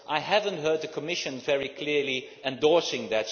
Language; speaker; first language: English; non-native, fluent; Dutch